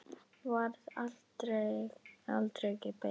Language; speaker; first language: Icelandic; native; Icelandic